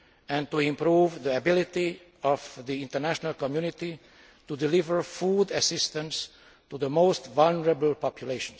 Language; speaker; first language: English; non-native, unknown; Hungarian